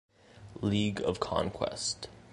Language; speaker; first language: English; native; English